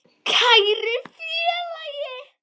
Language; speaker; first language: Icelandic; native; Icelandic